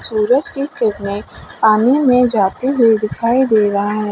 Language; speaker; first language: Hindi; native; Hindi